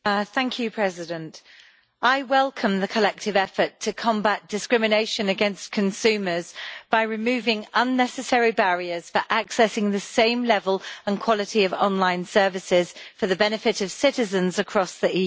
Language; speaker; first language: English; native; English